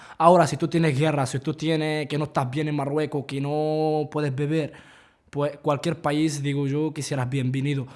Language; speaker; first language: Spanish; early bilingual, other home language; Arabic